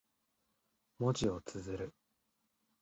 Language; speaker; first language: Japanese; native; Japanese